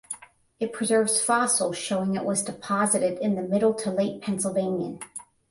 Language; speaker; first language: English; native; English